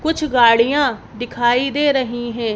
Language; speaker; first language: Hindi; native; Hindi